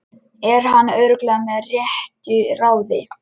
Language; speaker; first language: Icelandic; non-native, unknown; Lithuanian